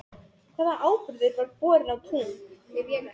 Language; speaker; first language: Icelandic; non-native, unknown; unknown